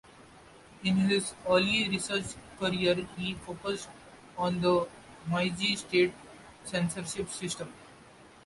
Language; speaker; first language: English; non-native, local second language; Marathi